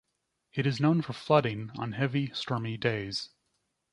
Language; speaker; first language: English; native; English